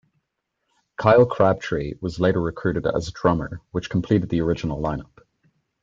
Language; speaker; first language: English; native; English